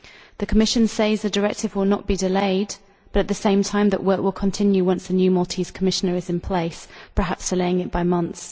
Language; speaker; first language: English; native; English